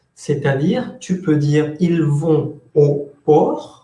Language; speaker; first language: French; non-native, fluent; Spanish